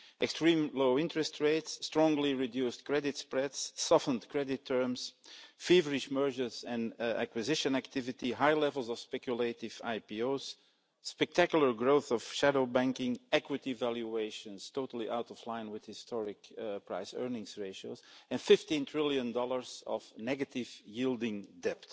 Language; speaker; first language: English; non-native, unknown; Dutch